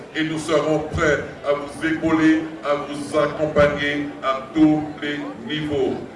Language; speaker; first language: French; non-native, local second language; English